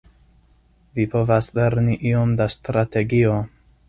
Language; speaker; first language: Esperanto; non-native, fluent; English